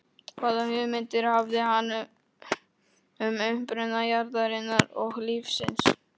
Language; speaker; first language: Icelandic; non-native, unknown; Polish